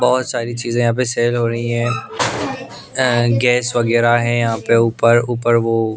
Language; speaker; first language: Hindi; non-native, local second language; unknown